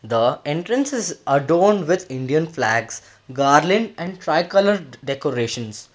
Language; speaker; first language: English; non-native, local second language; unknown